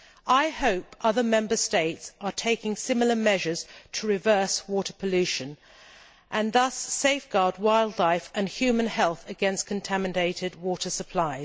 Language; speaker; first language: English; native; English